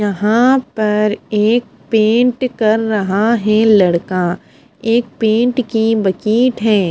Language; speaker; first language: Hindi; non-native, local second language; Punjabi